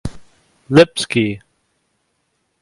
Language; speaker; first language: English; non-native, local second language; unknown